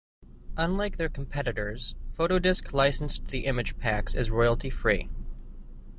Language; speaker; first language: English; native; English